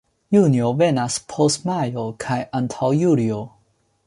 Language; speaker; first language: Esperanto; non-native, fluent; Chinese